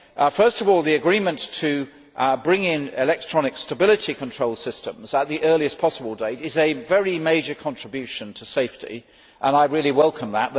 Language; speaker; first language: English; native; English